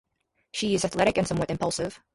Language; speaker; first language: English; native; English